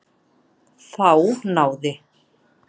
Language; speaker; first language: Icelandic; native; Icelandic